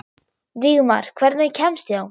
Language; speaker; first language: Icelandic; non-native, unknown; German